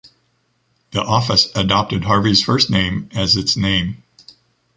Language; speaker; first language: English; native; English